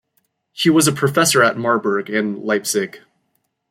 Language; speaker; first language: English; native; English